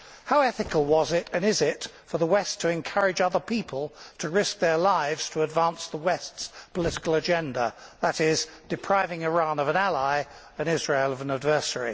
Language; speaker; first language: English; native; English